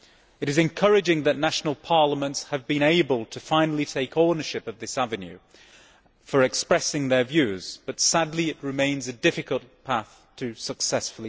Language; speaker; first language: English; native; English